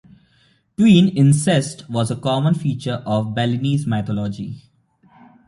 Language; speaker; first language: English; non-native, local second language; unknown